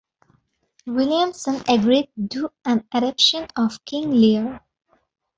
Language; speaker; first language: English; non-native, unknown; Bangla